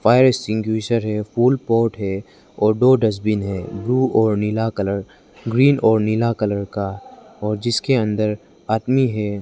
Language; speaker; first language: Hindi; non-native, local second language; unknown